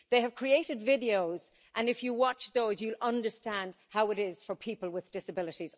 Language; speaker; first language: English; native; English